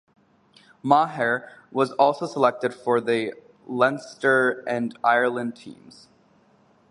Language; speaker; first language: English; native; English